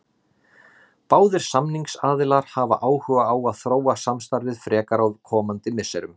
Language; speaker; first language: Icelandic; native; Icelandic